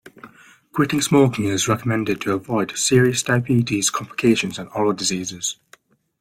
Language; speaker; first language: English; native; English